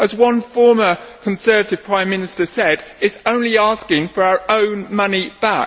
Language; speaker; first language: English; native; English